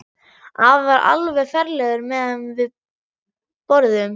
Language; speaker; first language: Icelandic; non-native, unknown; German